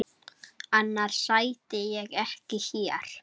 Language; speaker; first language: Icelandic; native; Icelandic